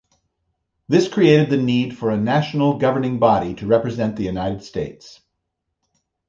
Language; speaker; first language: English; native; English